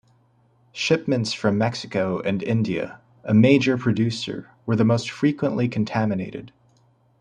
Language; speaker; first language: English; native; English